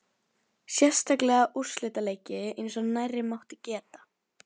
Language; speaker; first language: Icelandic; non-native, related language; Norwegian